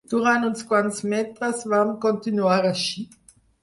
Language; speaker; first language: Catalan; non-native, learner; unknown